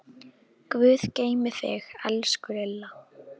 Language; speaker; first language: Icelandic; native; Icelandic